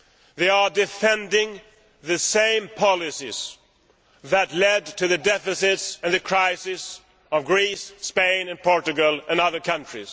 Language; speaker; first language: English; non-native, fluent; Swedish